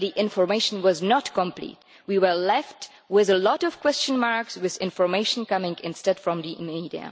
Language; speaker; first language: English; non-native, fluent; Czech